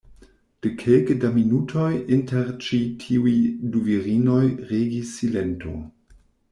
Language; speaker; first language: Esperanto; non-native, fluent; German